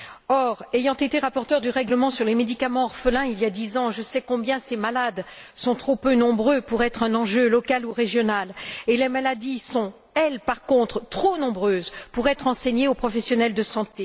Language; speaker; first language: French; native; French